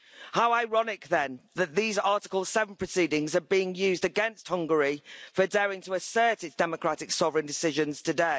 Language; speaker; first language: English; native; English